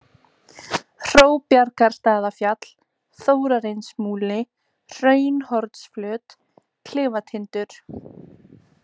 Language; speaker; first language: Icelandic; native; Icelandic